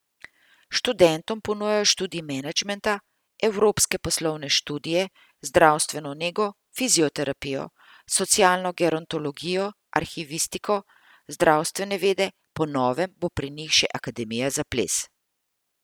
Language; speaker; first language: Slovenian; native; Slovenian